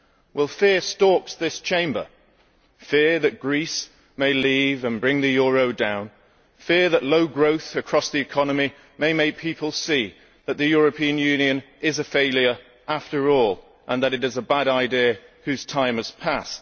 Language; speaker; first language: English; native; English